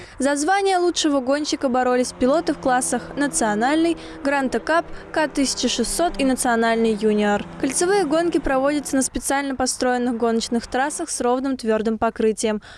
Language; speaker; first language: Russian; native; Russian